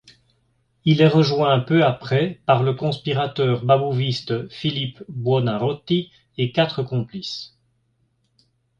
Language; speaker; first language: French; native; French